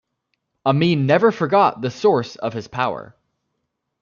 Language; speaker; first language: English; native; English